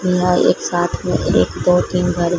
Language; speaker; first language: Hindi; non-native, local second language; Punjabi